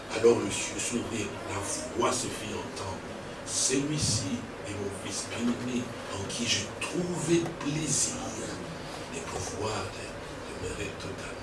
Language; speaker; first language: French; non-native, local second language; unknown